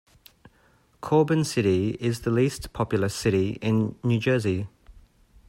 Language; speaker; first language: English; native; English